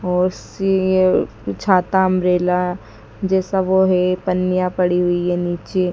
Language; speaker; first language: Hindi; native; Hindi